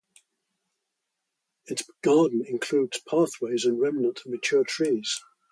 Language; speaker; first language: English; native; English